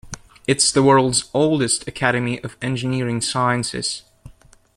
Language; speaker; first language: English; native; English